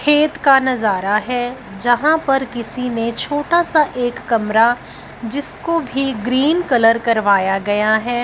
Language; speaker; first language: Hindi; non-native, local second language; Punjabi